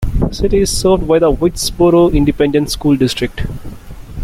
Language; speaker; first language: English; non-native, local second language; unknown